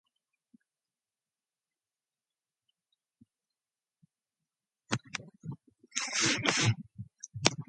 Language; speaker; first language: English; non-native, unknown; Mongolian